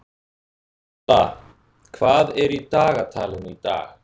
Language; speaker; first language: Icelandic; native; Icelandic